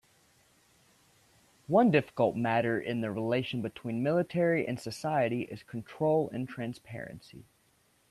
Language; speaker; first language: English; native; English